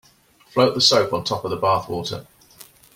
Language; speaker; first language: English; native; English